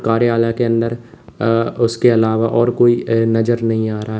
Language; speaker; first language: Hindi; native; Hindi